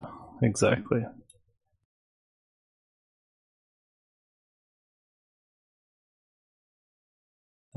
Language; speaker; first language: English; non-native, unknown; Czech